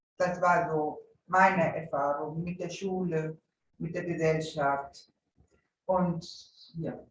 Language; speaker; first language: German; early bilingual, other home language; Italian